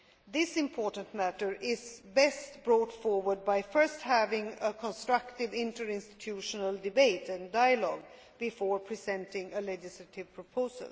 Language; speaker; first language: English; non-native, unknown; Swedish